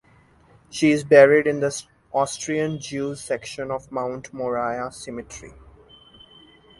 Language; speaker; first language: English; non-native, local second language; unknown